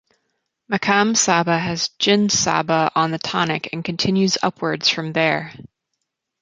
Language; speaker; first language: English; native; English